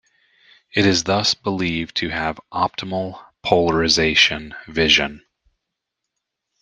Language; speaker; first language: English; native; English